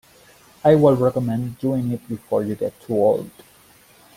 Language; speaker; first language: English; native; English